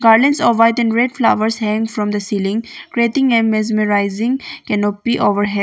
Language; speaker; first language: English; non-native, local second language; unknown